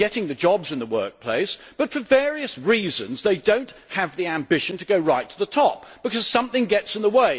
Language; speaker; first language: English; native; English